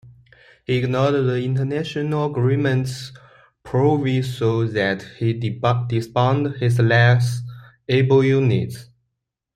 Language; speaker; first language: English; non-native, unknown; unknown